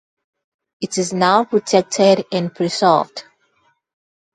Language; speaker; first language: English; non-native, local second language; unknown